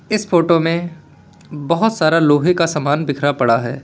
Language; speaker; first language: Hindi; native; Hindi